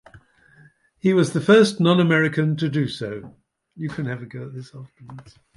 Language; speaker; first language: English; native; English